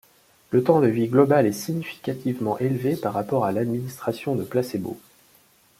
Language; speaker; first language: French; native; French